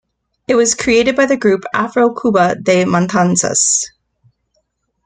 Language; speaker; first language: English; native; English